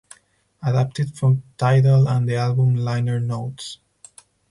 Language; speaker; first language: English; non-native, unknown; Spanish